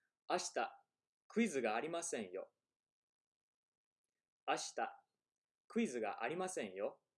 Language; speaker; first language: Japanese; non-native, fluent; English